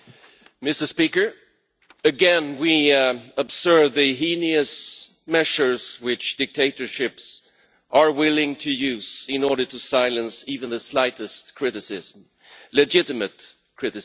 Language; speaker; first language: English; non-native, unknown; Swedish